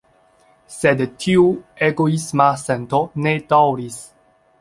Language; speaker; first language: Esperanto; non-native, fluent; Chinese